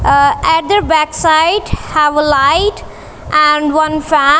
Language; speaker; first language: English; non-native, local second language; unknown